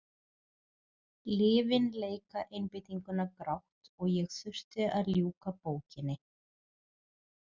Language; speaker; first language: Icelandic; non-native, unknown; Portuguese